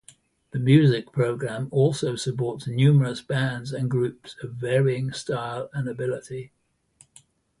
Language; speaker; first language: English; native; English